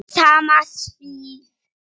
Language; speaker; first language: Icelandic; non-native, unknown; Polish